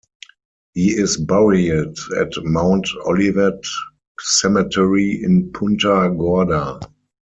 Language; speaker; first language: English; non-native, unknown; German